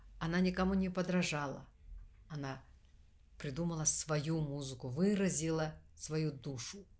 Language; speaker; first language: Russian; non-native, local second language; Kazakh